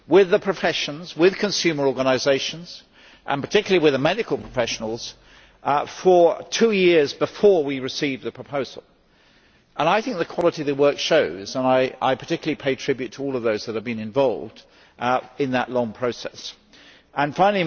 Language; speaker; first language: English; native; English